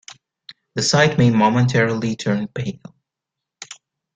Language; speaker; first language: English; native; English